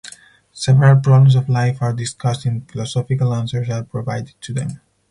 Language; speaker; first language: English; non-native, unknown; Spanish